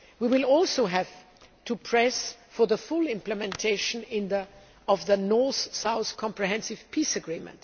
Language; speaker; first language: English; non-native, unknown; German